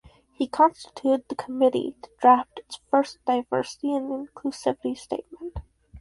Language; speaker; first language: English; native; English